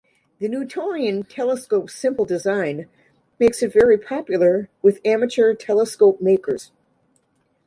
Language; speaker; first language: English; native; English